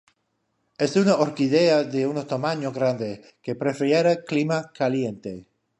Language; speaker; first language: Spanish; non-native, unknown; English